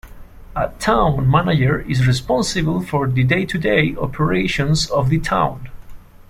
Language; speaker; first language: English; non-native, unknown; Spanish